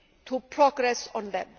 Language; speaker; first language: English; non-native, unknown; Greek